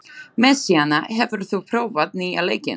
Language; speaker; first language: Icelandic; non-native, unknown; Slovak